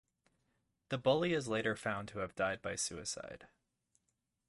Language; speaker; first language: English; native; English